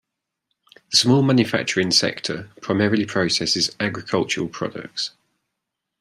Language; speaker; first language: English; native; English